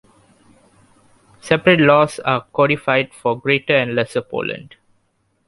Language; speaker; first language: English; non-native, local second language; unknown